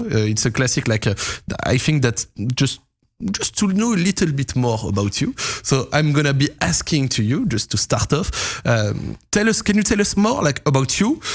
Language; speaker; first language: English; non-native, fluent; French